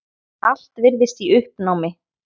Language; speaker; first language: Icelandic; native; Icelandic